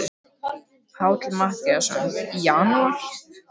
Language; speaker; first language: Icelandic; native; Icelandic